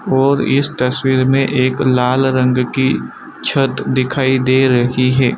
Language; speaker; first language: Hindi; non-native, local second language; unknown